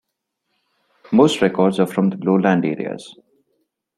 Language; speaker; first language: English; non-native, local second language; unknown